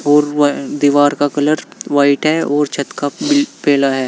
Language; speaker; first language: Hindi; native; Hindi